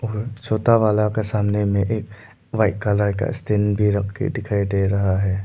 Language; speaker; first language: Hindi; non-native, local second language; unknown